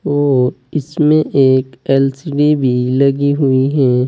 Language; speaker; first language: Hindi; native; Hindi